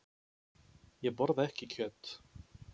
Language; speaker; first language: Icelandic; non-native, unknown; Polish